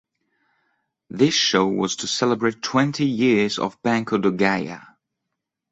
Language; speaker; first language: English; non-native, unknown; French